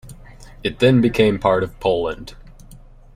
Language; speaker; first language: English; native; English